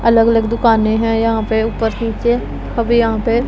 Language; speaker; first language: Hindi; non-native, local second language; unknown